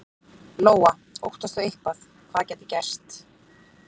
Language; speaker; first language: Icelandic; native; Icelandic